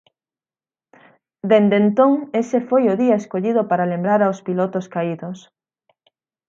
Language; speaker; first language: Galician; native; Galician